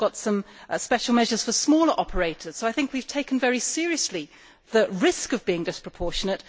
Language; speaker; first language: English; native; English